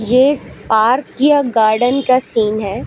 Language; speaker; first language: Hindi; native; Hindi